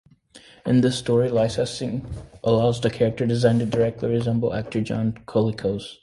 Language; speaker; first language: English; native; English